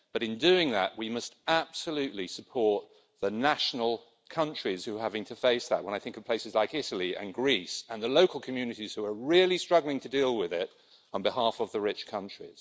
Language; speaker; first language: English; native; English